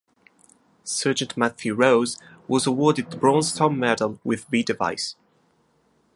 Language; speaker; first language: English; non-native, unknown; Italian